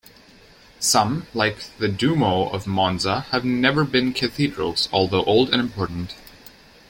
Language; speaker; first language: English; native; English